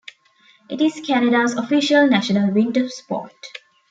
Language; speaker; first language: English; non-native, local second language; Tamil